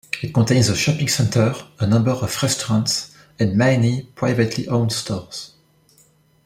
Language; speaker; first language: English; non-native, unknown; French